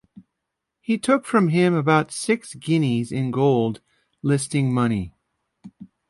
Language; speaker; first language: English; native; English